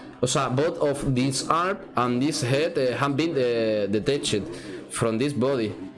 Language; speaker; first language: English; non-native, learner; Spanish